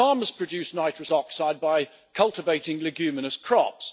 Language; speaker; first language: English; native; English